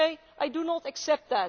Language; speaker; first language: English; non-native, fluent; Dutch